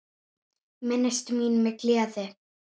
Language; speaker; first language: Icelandic; native; Icelandic